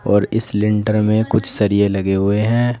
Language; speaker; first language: Hindi; native; Hindi